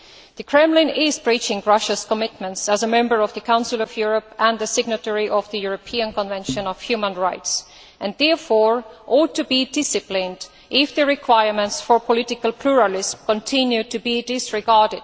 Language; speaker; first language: English; non-native, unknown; Estonian